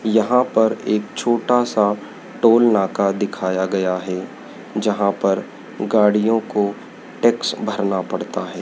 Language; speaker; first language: Hindi; native; Hindi